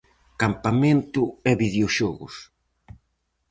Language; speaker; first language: Galician; native; Galician